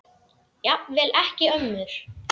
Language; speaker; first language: Icelandic; native; Icelandic